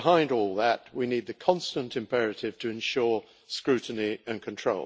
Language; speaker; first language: English; native; English